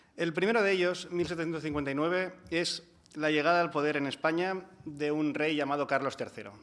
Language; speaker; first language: Spanish; non-native, local second language; Catalan